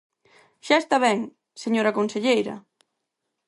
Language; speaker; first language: Galician; non-native, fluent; Spanish